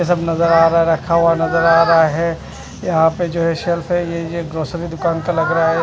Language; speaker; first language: Hindi; non-native, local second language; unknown